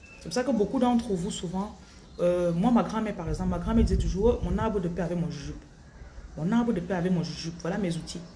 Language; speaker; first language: French; non-native, local second language; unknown